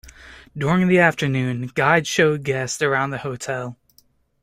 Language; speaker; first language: English; native; English